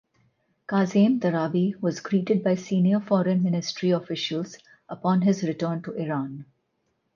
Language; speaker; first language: English; non-native, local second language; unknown